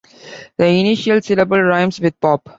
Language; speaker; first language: English; non-native, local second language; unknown